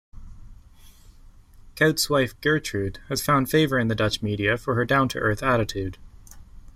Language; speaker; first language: English; native; English